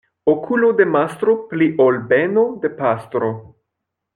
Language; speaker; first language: Esperanto; non-native, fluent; French